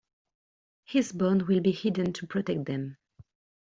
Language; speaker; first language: English; non-native, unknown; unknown